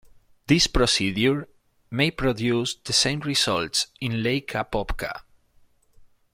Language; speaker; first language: English; non-native, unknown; Spanish